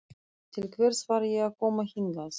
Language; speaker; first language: Icelandic; non-native, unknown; Russian